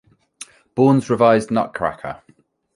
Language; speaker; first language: English; native; English